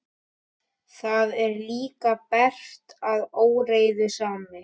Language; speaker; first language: Icelandic; native; Icelandic